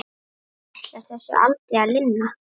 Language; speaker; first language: Icelandic; native; Icelandic